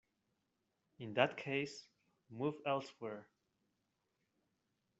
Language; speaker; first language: English; non-native, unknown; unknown